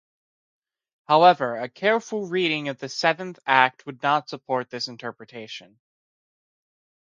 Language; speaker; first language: English; native; English